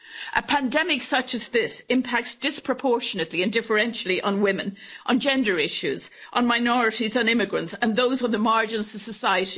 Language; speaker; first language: English; native; English